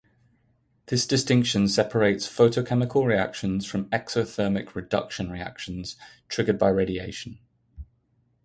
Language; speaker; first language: English; native; English